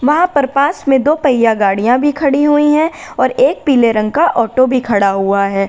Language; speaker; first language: Hindi; native; Hindi